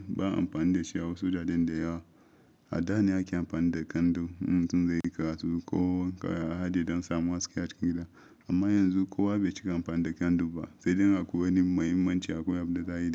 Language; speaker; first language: Hausa; non-native, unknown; Yoruba